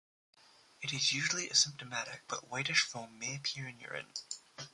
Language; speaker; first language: English; native; English